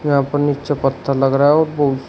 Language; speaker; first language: Hindi; native; Hindi